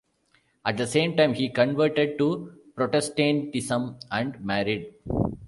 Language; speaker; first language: English; non-native, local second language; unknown